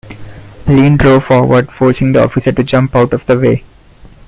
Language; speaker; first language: English; non-native, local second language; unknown